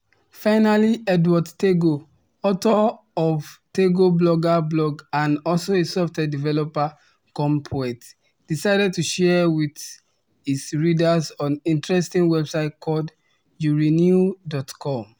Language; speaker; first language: English; non-native, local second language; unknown